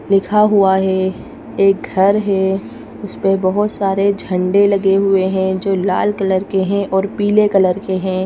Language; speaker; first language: Hindi; native; Hindi